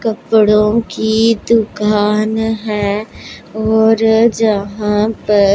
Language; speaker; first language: Hindi; non-native, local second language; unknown